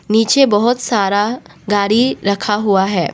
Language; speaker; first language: Hindi; non-native, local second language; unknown